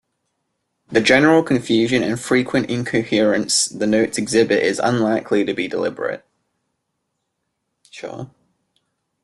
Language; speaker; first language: English; native; English